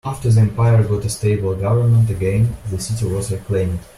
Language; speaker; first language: English; non-native, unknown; Russian